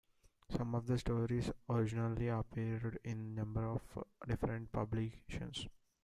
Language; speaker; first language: English; non-native, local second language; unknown